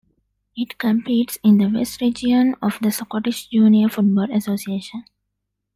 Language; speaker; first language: English; non-native, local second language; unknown